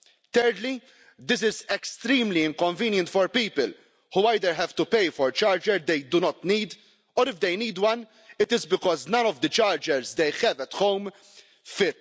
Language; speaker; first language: English; non-native, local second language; Maltese